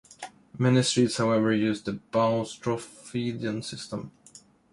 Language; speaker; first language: English; non-native, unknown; Swedish